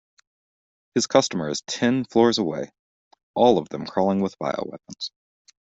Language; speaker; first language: English; native; English